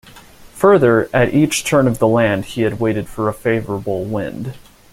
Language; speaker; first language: English; native; English